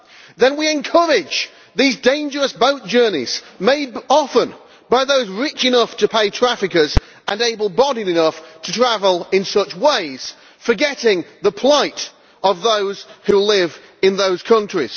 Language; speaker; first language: English; native; English